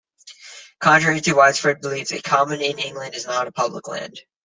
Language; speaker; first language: English; native; English